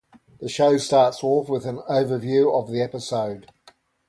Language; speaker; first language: English; native; English